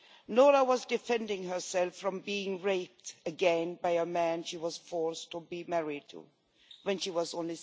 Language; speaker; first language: English; non-native, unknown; Swedish